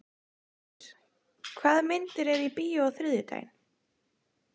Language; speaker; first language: Icelandic; native; Icelandic